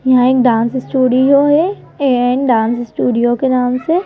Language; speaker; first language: Hindi; native; Hindi